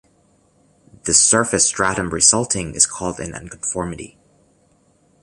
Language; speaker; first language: English; native; English